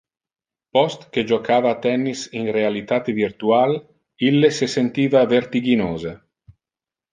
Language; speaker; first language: Interlingua; non-native, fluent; Italian